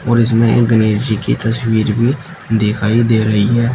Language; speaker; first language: Hindi; native; Hindi